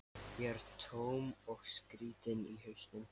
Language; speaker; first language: Icelandic; non-native, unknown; Lithuanian